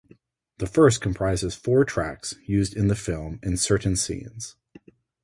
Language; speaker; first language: English; native; English